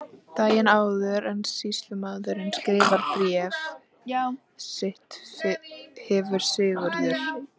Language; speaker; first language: Icelandic; native; Icelandic